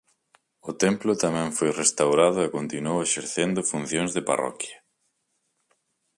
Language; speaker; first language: Galician; native; Galician